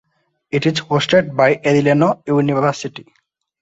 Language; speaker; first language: English; non-native, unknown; Bangla